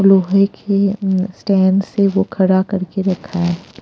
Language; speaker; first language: Hindi; non-native, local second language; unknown